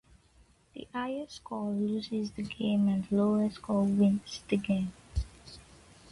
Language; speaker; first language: English; non-native, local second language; Yoruba